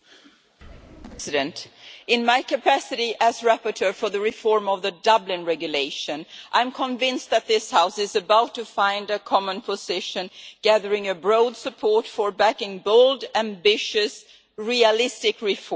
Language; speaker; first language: English; non-native, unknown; Swedish